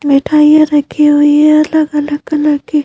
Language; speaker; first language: Hindi; native; Hindi